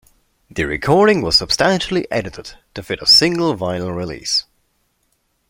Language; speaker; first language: English; non-native, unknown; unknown